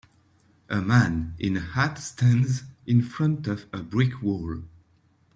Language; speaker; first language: English; native; English